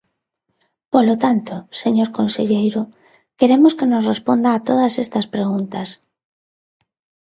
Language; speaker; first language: Galician; non-native, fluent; Spanish